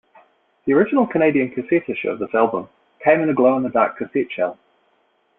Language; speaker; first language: English; native; English